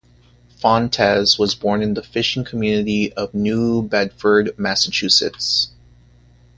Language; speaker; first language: English; native; English